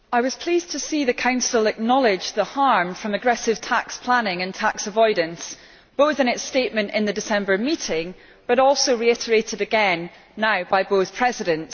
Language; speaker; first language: English; native; English